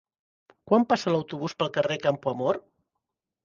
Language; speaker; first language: Catalan; native; Catalan